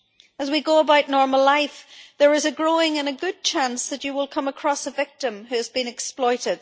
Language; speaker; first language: English; native; English